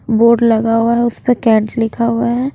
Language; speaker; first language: Hindi; non-native, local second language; Punjabi